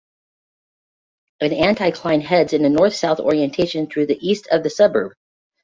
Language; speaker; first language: English; native; English